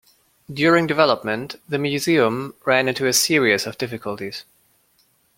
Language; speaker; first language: English; non-native, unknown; German